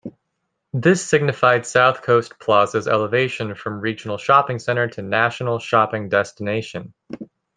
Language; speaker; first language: English; native; English